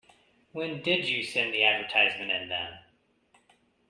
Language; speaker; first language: English; native; English